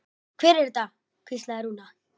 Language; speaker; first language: Icelandic; native; Icelandic